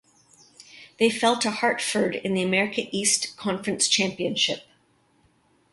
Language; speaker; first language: English; native; English